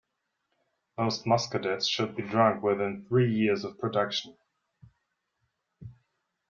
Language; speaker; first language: English; non-native, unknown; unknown